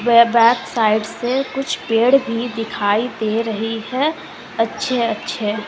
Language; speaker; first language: Hindi; native; Hindi